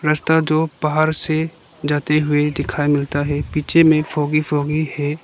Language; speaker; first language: Hindi; early bilingual, other home language; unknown